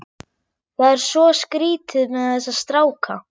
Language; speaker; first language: Icelandic; non-native, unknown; German